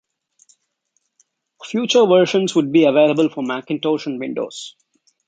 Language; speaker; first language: English; non-native, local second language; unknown